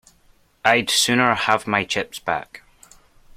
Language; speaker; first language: English; native; English